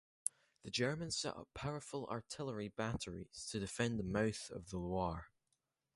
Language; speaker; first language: English; native; English